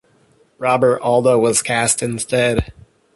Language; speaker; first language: English; native; English